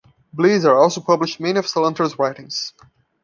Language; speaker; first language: English; non-native, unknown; Portuguese